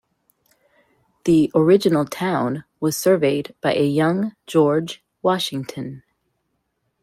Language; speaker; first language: English; native; English